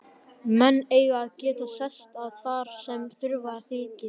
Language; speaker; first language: Icelandic; native; Icelandic